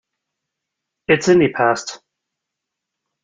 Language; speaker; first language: English; native; English